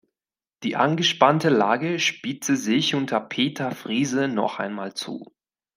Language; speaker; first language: German; non-native, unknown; Spanish